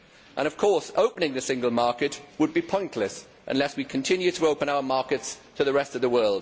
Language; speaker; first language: English; native; English